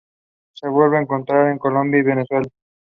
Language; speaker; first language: English; non-native, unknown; Spanish